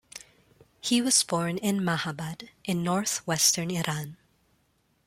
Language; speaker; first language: English; non-native, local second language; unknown